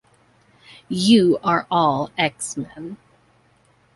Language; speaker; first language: English; native; English